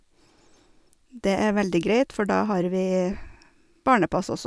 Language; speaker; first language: Norwegian; native; Norwegian